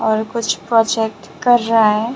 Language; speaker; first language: Hindi; non-native, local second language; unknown